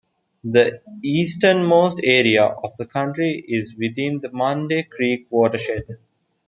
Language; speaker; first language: English; non-native, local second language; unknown